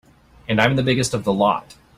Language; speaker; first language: English; native; English